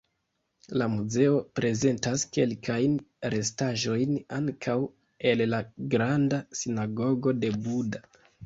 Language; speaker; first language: Esperanto; non-native, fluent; Kinyarwanda